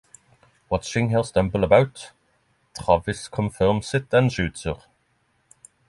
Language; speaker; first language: English; non-native, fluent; Norwegian